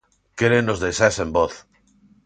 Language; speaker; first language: Galician; non-native, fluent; Spanish